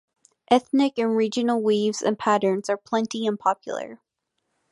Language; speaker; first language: English; native; English